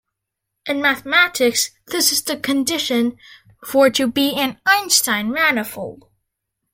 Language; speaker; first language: English; native; English